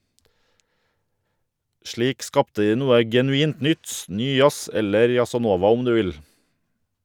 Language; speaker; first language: Norwegian; native; Norwegian